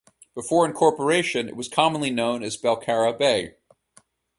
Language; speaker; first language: English; native; English